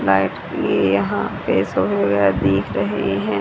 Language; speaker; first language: Hindi; native; Hindi